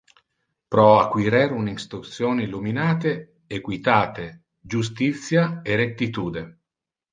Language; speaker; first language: Interlingua; non-native, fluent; Italian